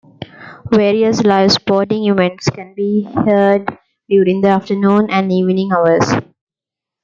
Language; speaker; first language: English; non-native, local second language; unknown